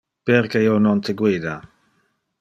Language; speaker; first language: Interlingua; non-native, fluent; Dutch